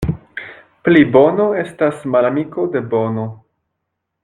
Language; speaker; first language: Esperanto; non-native, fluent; French